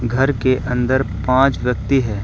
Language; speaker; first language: Hindi; native; Hindi